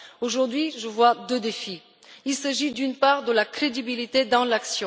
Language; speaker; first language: French; non-native, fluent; Bulgarian